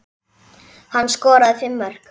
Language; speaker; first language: Icelandic; native; Icelandic